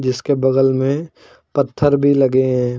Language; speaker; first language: Hindi; native; Hindi